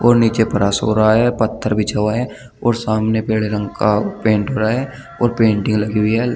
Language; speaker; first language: Hindi; native; Hindi